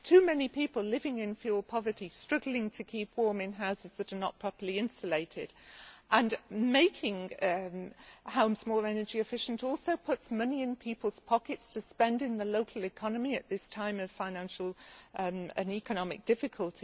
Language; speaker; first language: English; native; English